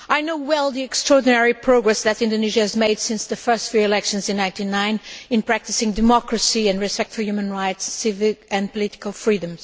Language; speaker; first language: English; non-native, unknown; Portuguese